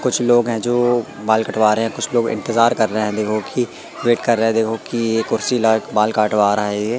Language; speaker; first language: Hindi; native; Hindi